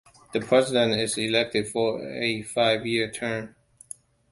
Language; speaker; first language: English; non-native, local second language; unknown